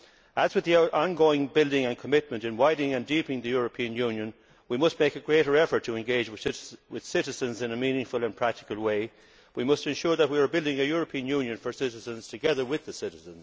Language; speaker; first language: English; native; English